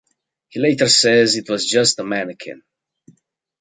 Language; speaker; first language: English; native; English